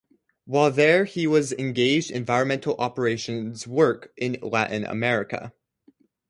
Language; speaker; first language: English; native; English